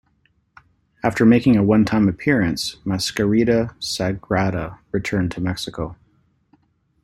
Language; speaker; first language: English; native; English